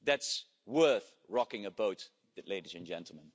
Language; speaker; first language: English; non-native, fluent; Dutch